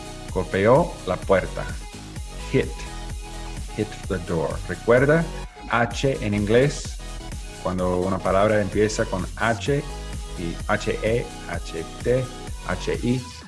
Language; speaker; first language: Spanish; non-native, learner; English